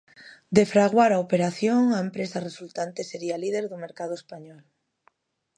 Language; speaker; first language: Galician; native; Galician